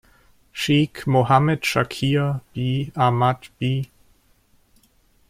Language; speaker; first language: English; non-native, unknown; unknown